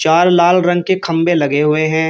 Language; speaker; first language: Hindi; native; Hindi